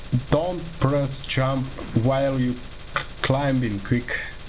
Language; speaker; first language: English; non-native, learner; Russian